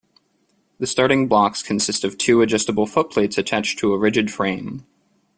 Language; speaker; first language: English; native; English